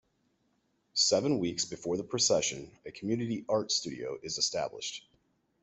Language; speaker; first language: English; native; English